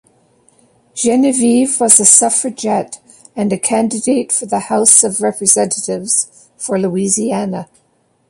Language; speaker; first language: English; native; English